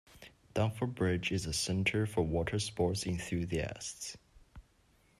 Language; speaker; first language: English; non-native, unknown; Chinese